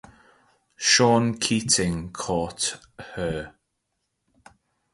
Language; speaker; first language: English; native; English